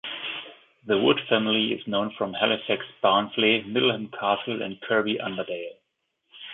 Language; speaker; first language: English; non-native, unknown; German